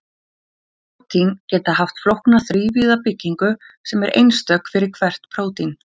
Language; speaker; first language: Icelandic; native; Icelandic